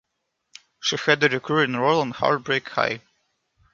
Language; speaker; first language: English; non-native, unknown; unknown